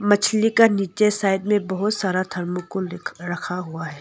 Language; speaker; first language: Hindi; non-native, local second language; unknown